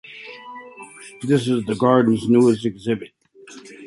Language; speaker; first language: English; native; English